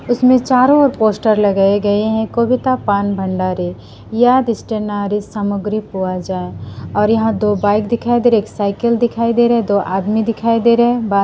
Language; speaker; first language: Hindi; non-native, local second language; Assamese